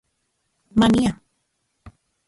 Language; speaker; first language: Central Puebla Nahuatl; non-native, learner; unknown